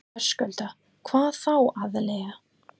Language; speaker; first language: Icelandic; non-native, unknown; English